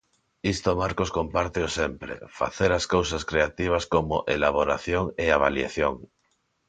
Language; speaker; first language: Galician; non-native, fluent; Spanish